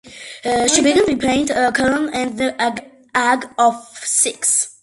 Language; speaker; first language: English; non-native, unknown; Georgian